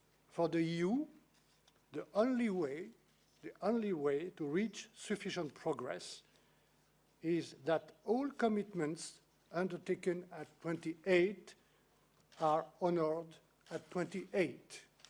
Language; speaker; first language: English; non-native, fluent; French